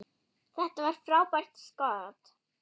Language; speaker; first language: Icelandic; non-native, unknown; German